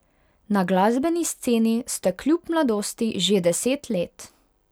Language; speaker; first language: Slovenian; non-native, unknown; Hungarian